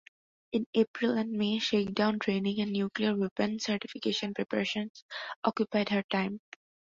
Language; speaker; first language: English; non-native, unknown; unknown